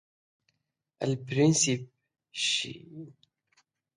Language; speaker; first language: Spanish; non-native, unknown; Central Kurdish